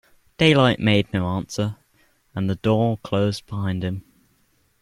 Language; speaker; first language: English; native; English